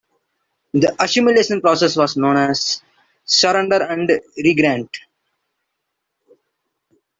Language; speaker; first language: English; non-native, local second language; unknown